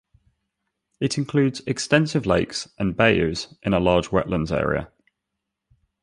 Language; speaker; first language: English; native; English